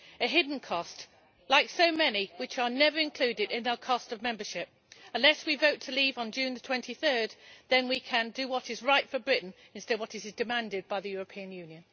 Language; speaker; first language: English; native; English